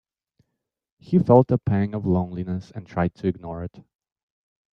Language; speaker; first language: English; native; English